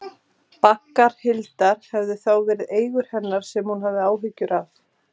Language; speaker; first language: Icelandic; native; Icelandic